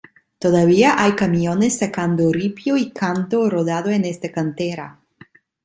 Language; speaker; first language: Spanish; non-native, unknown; Italian